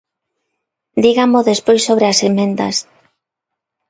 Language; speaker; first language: Galician; non-native, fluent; Spanish